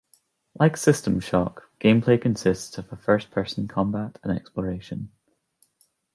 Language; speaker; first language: English; native; English